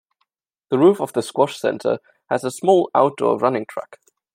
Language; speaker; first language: English; non-native, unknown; German